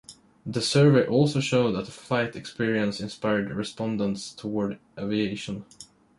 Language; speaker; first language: English; non-native, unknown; Swedish